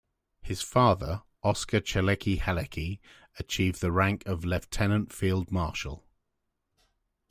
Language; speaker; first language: English; native; English